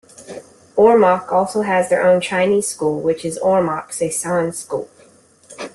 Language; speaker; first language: English; native; English